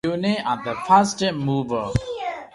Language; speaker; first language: English; non-native, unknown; Burmese